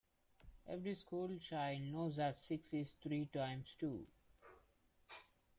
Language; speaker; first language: English; non-native, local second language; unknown